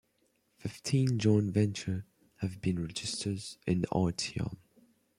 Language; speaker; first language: English; non-native, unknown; French